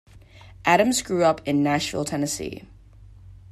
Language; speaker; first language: English; native; English